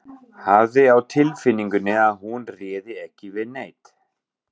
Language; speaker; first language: Icelandic; non-native, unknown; German